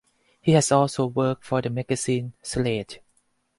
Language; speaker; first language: English; non-native, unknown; Thai